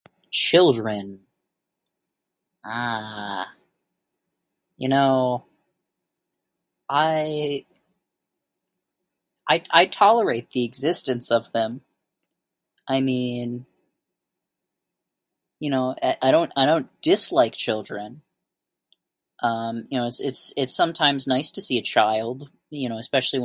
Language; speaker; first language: English; native; English